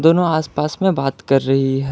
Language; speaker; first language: Hindi; non-native, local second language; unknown